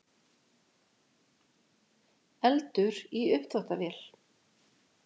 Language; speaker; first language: Icelandic; native; Icelandic